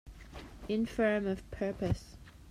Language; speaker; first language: English; native; English